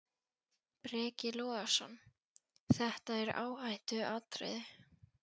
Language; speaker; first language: Icelandic; non-native, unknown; Polish